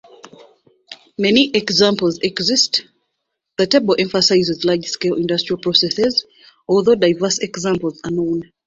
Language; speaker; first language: English; non-native, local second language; Ganda